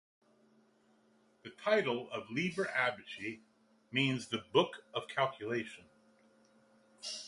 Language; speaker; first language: English; native; English